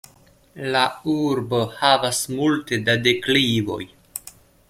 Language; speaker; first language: Esperanto; non-native, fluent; Russian